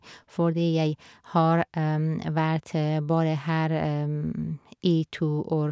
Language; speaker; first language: Norwegian; non-native, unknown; Persian